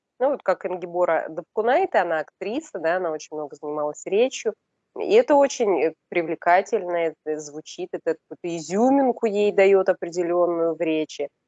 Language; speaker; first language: Russian; native; Russian